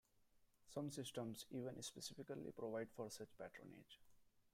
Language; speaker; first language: English; non-native, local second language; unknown